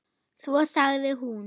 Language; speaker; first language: Icelandic; non-native, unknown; German